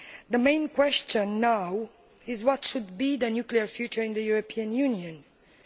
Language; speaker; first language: English; non-native, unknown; Romanian